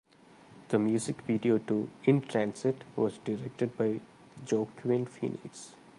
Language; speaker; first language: English; non-native, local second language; Malayalam